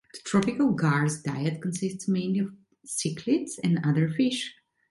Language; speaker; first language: English; non-native, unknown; Italian